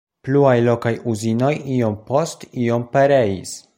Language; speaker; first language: Esperanto; non-native, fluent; Polish